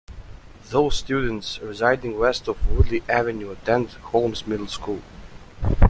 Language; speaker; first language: English; native; English